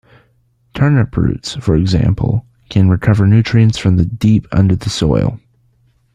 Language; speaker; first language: English; native; English